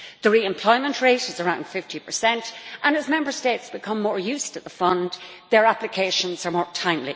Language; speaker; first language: English; native; English